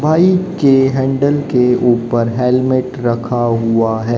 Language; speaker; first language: Hindi; native; Hindi